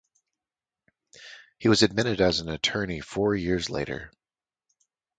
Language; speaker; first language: English; native; English